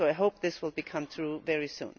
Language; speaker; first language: English; non-native, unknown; German